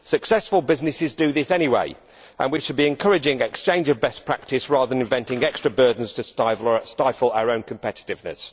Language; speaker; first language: English; native; English